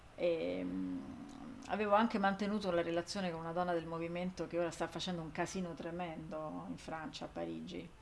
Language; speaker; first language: Italian; non-native, fluent; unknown